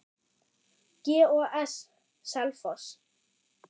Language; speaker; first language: Icelandic; non-native, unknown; German